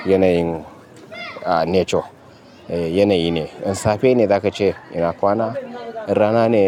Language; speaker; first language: Hausa; native; Hausa